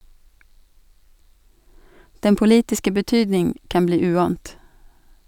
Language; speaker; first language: Norwegian; non-native, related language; Swedish